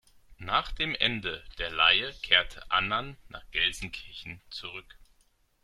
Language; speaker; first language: German; non-native, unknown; Greek